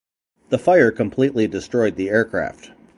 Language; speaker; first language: English; native; English